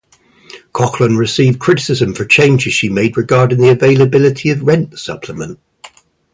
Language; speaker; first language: English; native; English